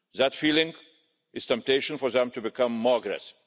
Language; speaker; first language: English; non-native, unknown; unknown